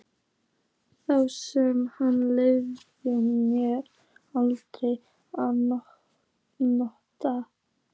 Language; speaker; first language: Icelandic; native; Icelandic